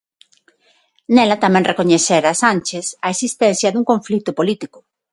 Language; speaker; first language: Galician; non-native, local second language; Spanish